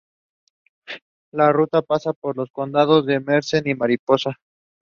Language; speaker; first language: English; non-native, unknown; Spanish